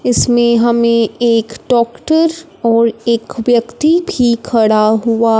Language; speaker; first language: Hindi; non-native, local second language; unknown